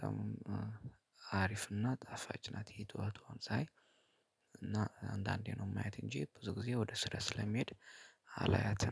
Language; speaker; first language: Amharic; native; Amharic